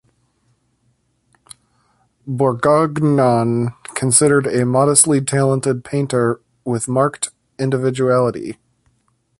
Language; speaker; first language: English; native; English